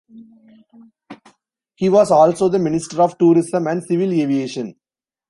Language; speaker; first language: English; non-native, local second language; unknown